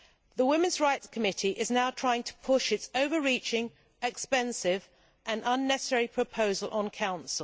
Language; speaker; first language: English; native; English